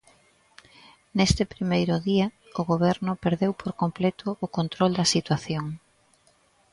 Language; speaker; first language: Galician; native; Galician